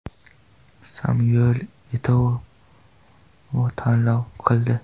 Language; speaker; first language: Uzbek; non-native, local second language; Kara-Kalpak